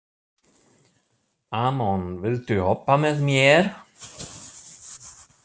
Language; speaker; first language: Icelandic; non-native, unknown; German